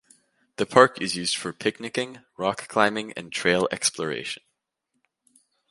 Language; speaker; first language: English; native; English